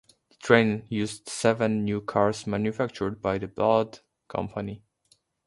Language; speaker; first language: English; native; English